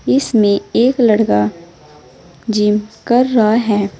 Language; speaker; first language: Hindi; native; Hindi